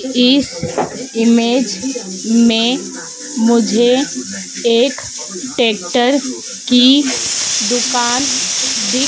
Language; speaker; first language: Hindi; native; Hindi